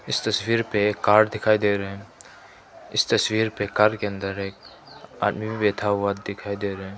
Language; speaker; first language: Hindi; non-native, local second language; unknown